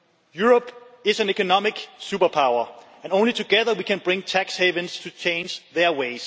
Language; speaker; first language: English; non-native, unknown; Danish